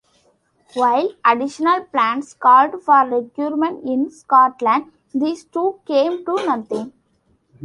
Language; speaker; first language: English; non-native, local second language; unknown